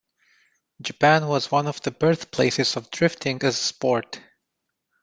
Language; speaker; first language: English; non-native, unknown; Romanian